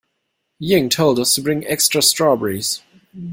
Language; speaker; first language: English; non-native, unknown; German